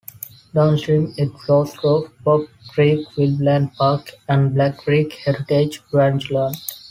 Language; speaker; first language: English; non-native, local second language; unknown